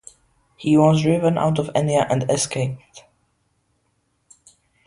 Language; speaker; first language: English; non-native, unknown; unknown